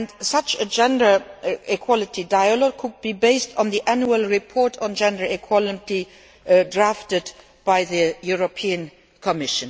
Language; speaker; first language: English; non-native, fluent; Luxembourgish